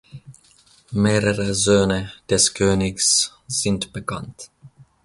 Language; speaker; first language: German; non-native, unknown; Finnish